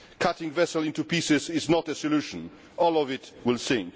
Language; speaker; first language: English; non-native, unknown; Polish